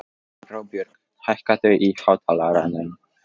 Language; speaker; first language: Icelandic; non-native, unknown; Polish